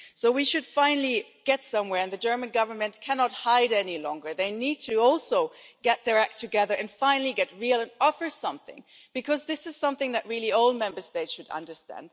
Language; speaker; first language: English; non-native, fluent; German